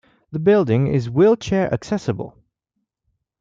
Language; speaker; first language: English; non-native, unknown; French